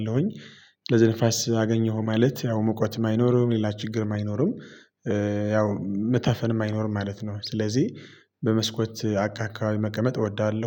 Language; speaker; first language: Amharic; non-native, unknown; Tigrinya